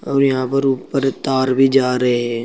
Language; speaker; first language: Hindi; native; Hindi